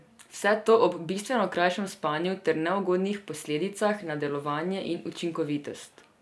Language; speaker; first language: Slovenian; non-native, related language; Serbian